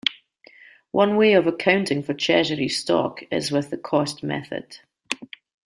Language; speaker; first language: English; native; English